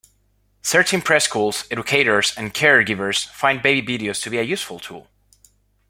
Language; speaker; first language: English; non-native, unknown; Spanish